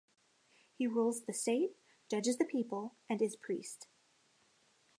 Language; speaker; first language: English; native; English